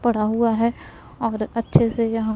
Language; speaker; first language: Hindi; non-native, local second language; Punjabi